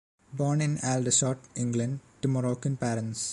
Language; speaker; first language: English; non-native, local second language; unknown